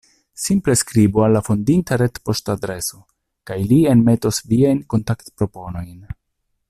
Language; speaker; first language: Esperanto; non-native, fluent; Italian